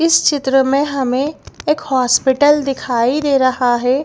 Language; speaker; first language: Hindi; native; Hindi